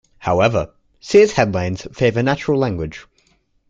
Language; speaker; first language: English; native; English